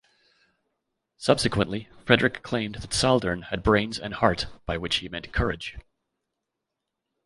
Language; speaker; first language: English; native; English